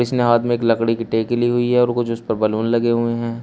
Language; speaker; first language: Hindi; native; Hindi